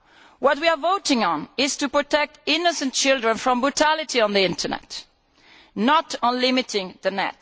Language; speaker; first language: English; non-native, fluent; Italian